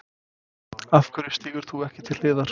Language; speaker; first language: Icelandic; non-native, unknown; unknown